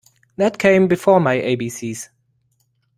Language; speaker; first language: English; non-native, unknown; German